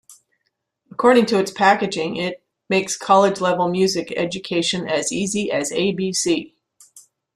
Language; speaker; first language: English; native; English